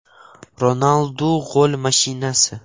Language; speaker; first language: Uzbek; non-native, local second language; Russian